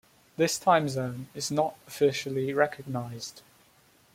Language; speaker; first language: English; non-native, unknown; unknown